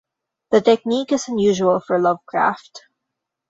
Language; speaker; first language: English; non-native, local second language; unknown